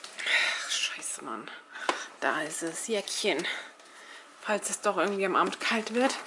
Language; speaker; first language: German; early bilingual, other home language; Turkish